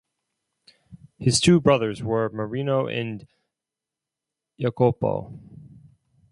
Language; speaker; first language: English; non-native, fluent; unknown